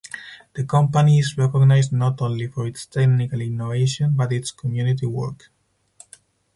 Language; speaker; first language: English; non-native, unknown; Spanish